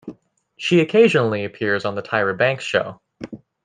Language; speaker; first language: English; native; English